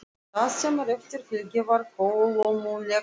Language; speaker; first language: Icelandic; non-native, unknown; Russian